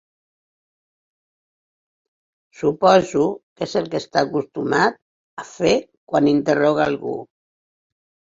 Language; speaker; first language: Catalan; non-native, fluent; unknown